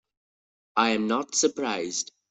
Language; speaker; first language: English; non-native, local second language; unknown